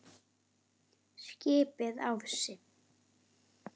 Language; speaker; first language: Icelandic; native; Icelandic